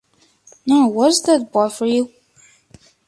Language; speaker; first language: English; native; English